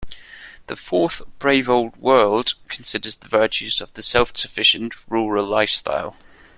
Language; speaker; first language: English; non-native, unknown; German